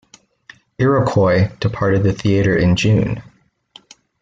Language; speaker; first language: English; native; English